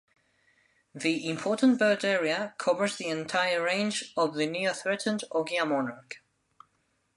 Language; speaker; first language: English; non-native, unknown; Spanish